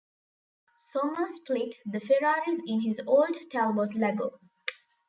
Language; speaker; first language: English; non-native, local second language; Tamil